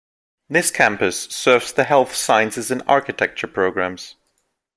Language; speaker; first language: English; non-native, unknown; German